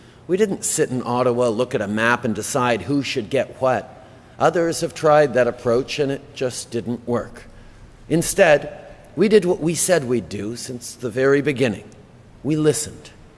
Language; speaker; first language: English; native; English